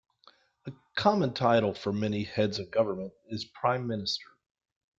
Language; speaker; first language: English; native; English